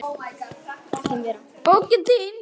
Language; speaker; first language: Icelandic; native; Icelandic